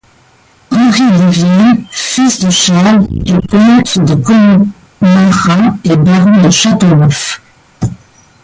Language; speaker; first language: French; native; French